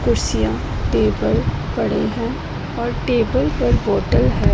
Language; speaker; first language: Hindi; non-native, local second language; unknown